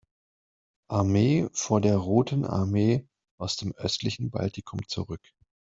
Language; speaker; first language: German; non-native, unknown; Spanish